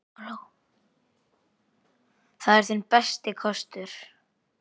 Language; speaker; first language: Icelandic; native; Icelandic